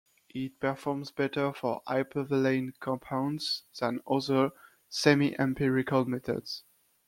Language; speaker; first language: English; non-native, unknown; French